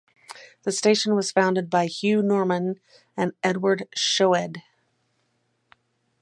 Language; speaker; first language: English; native; English